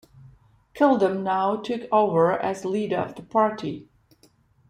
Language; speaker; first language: English; non-native, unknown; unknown